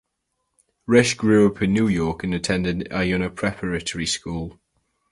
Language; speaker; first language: English; native; English